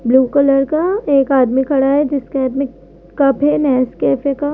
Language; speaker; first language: Hindi; native; Hindi